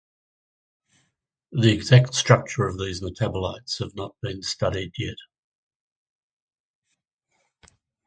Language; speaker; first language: English; native; English